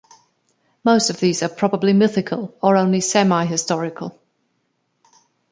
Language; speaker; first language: English; non-native, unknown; German